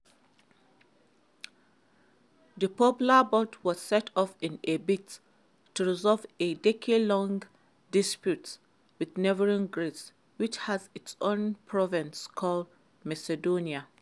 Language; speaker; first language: English; non-native, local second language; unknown